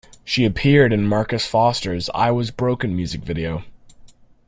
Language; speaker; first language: English; native; English